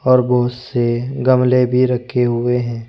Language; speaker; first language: Hindi; native; Hindi